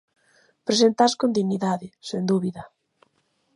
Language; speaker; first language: Galician; native; Galician